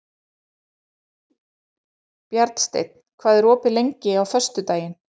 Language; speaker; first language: Icelandic; native; Icelandic